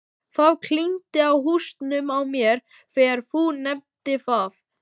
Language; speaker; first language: Icelandic; native; Icelandic